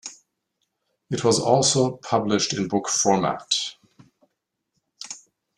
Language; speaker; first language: English; non-native, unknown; German